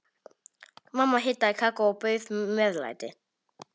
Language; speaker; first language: Icelandic; non-native, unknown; Polish